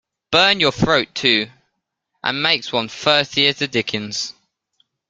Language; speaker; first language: English; native; English